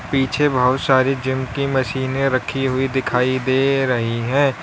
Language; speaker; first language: Hindi; native; Hindi